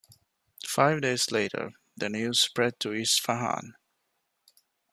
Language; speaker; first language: English; non-native, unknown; Divehi